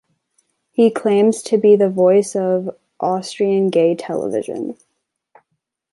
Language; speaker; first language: English; native; English